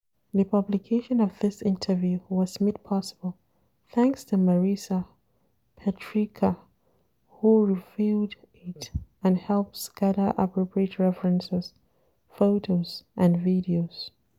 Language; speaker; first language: English; non-native, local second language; Hausa